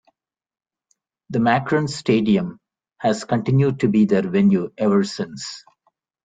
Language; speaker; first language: English; non-native, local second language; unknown